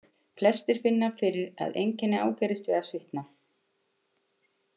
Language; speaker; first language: Icelandic; native; Icelandic